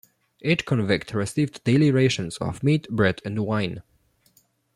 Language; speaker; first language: English; non-native, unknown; Polish